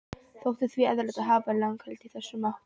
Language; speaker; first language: Icelandic; non-native, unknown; Polish